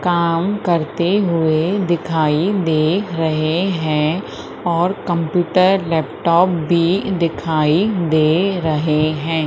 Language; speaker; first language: Hindi; native; Hindi